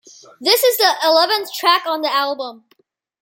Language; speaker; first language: English; non-native, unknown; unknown